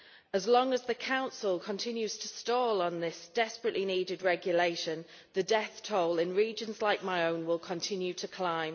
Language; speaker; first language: English; native; English